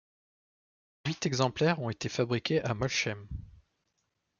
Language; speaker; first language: French; native; French